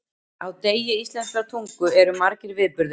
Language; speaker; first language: Icelandic; native; Icelandic